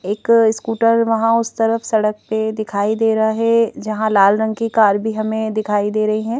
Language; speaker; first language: Hindi; native; Hindi